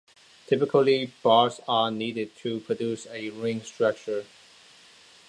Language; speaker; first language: English; non-native, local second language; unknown